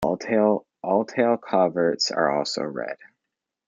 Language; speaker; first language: English; native; English